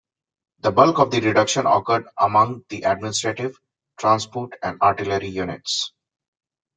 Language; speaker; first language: English; non-native, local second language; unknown